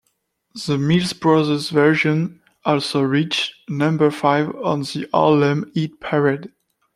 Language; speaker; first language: English; non-native, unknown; French